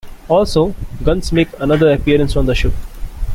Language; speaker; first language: English; non-native, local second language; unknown